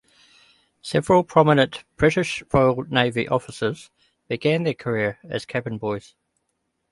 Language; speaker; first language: English; native; English